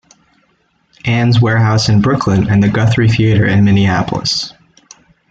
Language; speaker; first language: English; native; English